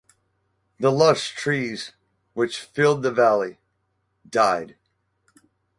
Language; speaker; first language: English; native; English